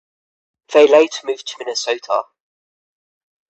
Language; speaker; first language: English; native; English